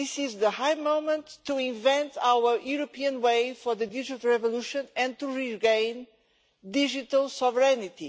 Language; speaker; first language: English; non-native, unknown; Portuguese